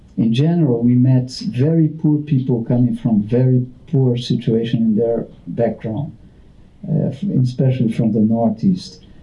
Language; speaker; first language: English; non-native, fluent; Portuguese